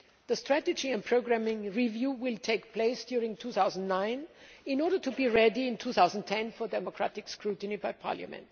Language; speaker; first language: English; non-native, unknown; German